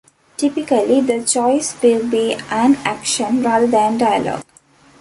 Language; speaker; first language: English; non-native, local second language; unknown